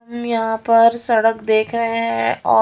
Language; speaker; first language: Hindi; native; Hindi